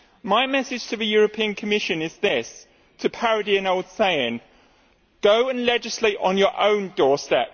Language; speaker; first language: English; native; English